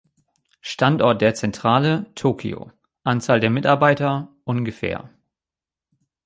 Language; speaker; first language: German; native; German